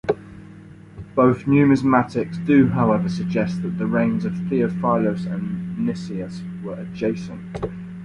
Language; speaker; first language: English; native; English